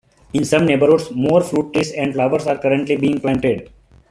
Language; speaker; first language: English; non-native, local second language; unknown